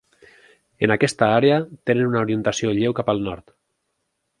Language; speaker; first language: Catalan; native; Catalan